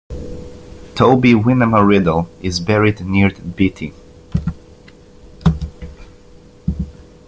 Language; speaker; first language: English; native; English